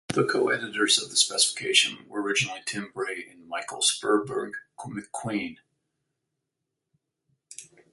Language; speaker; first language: English; native; English